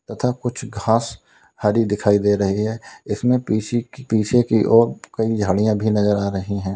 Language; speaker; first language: Hindi; native; Hindi